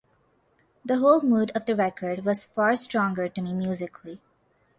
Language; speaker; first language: English; non-native, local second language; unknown